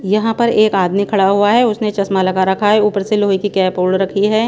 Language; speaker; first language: Hindi; non-native, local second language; Punjabi